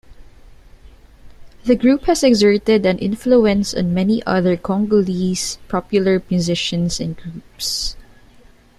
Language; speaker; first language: English; non-native, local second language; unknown